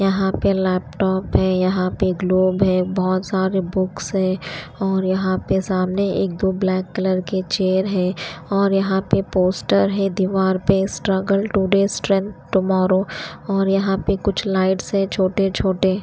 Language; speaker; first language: Hindi; native; Hindi